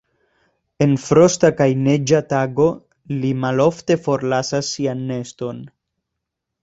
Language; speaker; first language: Esperanto; non-native, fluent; Spanish